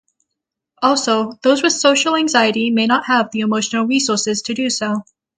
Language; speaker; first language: English; native; English